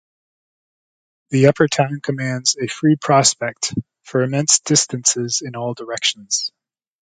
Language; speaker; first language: English; native; English